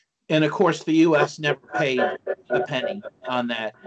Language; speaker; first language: English; native; English